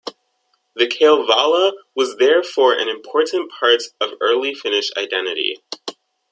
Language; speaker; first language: English; native; English